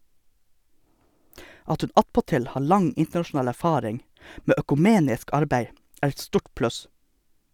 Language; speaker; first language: Norwegian; native; Norwegian